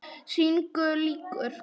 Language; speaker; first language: Icelandic; non-native, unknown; Polish